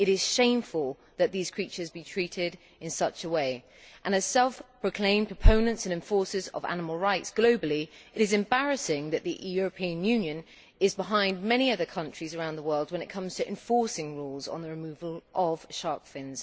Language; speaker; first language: English; native; English